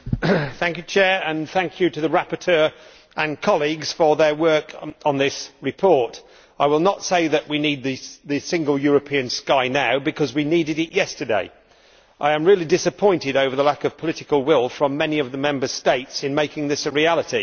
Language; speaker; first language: English; native; English